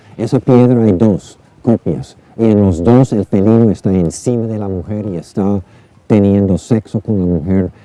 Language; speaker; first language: Spanish; non-native, fluent; English